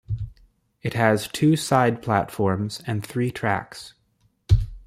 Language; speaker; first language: English; native; English